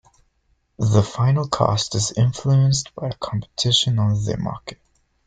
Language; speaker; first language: English; native; English